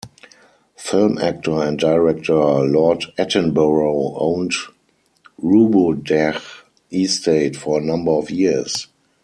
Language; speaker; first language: English; non-native, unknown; German